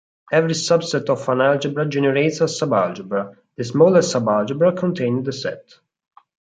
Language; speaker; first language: English; non-native, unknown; Italian